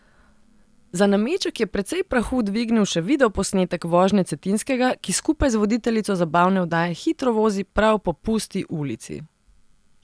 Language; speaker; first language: Slovenian; non-native, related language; Serbian